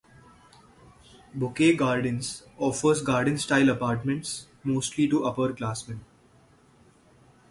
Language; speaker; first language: English; non-native, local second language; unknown